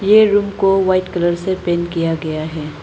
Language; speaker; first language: Hindi; non-native, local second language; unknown